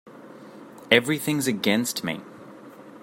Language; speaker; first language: English; native; English